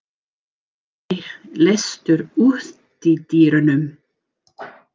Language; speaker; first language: Icelandic; non-native, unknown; English